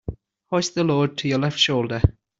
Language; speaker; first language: English; native; English